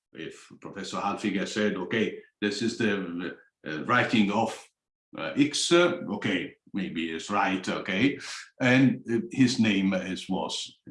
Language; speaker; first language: English; non-native, fluent; Italian